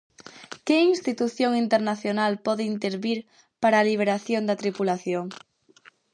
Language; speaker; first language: Galician; native; Galician